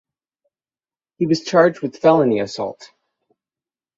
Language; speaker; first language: English; native; English